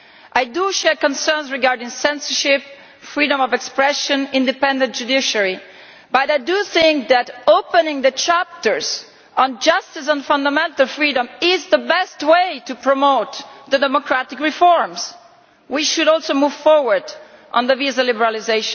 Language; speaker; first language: English; non-native, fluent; Italian